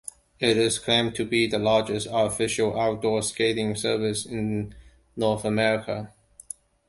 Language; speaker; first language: English; non-native, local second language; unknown